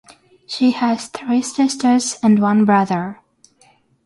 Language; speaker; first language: English; non-native, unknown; Russian